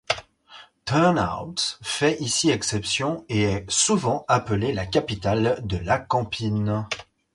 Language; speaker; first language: French; native; French